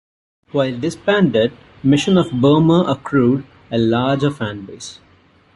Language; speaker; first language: English; non-native, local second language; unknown